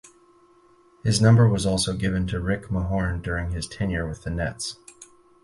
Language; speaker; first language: English; native; English